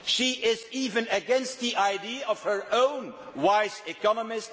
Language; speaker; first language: English; non-native, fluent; Dutch